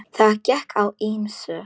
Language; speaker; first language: Icelandic; non-native, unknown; Polish